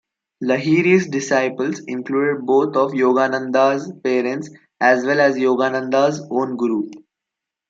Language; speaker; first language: English; non-native, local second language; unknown